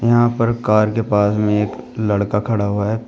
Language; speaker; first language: Hindi; native; Hindi